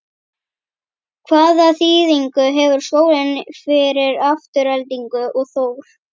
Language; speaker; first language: Icelandic; native; Icelandic